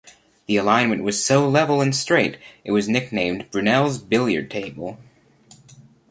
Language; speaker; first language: English; native; English